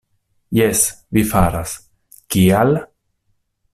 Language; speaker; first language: Esperanto; non-native, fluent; Italian